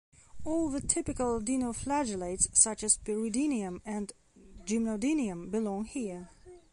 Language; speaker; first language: English; non-native, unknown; Belarusian